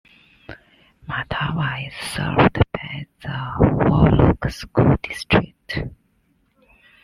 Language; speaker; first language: English; non-native, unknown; Chinese